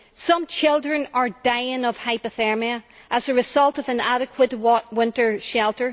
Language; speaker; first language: English; native; English